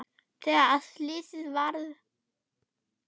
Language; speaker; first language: Icelandic; non-native, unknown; German